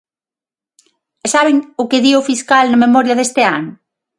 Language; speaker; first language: Galician; non-native, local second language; Spanish